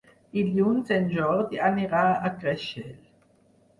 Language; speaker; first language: Catalan; non-native, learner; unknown